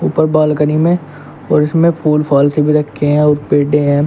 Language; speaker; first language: Hindi; native; Hindi